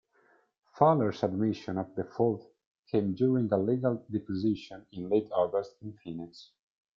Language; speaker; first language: English; non-native, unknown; Italian